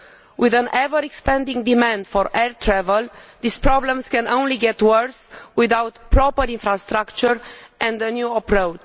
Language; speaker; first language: English; non-native, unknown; Romanian